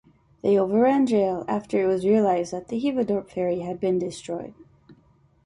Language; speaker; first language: English; native; English